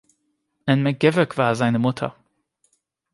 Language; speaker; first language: German; non-native, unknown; Hungarian